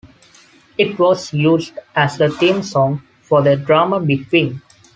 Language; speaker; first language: English; non-native, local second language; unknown